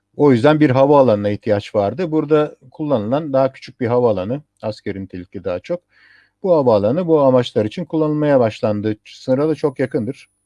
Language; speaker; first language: Turkish; native; Turkish